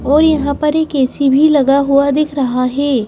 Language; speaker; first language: Hindi; native; Hindi